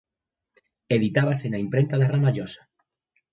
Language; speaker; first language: Galician; native; Galician